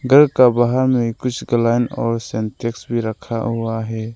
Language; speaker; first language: Hindi; non-native, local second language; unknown